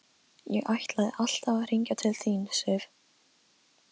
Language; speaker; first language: Icelandic; non-native, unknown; Polish